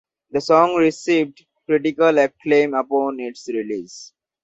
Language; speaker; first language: English; non-native, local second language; Bangla